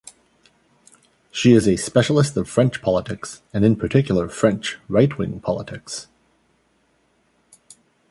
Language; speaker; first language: English; native; English